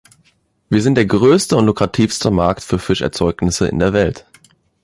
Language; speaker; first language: German; native; German